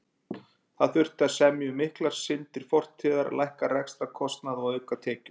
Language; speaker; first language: Icelandic; native; Icelandic